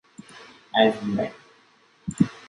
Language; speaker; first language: English; non-native, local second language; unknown